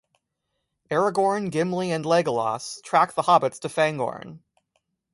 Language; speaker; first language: English; native; English